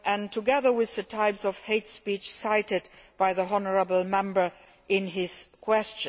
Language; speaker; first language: English; non-native, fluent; Luxembourgish